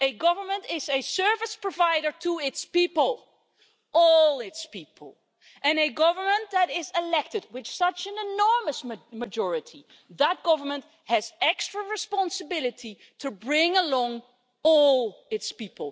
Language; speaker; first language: English; non-native, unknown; Dutch